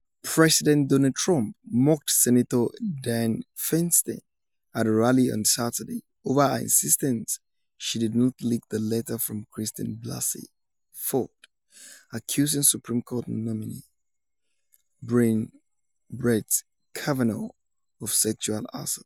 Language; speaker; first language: English; non-native, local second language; Yoruba